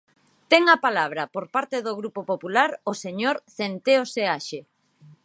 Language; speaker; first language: Galician; non-native, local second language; Spanish